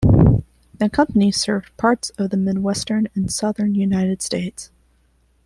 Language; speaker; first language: English; non-native, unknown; Spanish